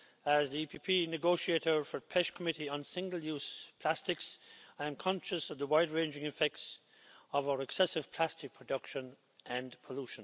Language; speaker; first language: English; native; English